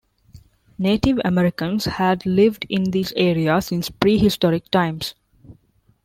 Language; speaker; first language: English; non-native, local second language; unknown